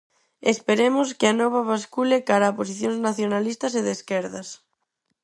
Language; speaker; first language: Galician; non-native, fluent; Spanish